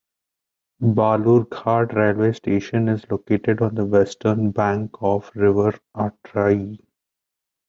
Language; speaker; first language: English; non-native, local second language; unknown